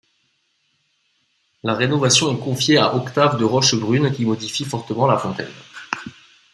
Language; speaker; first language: French; native; French